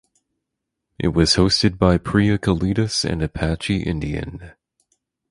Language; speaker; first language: English; native; English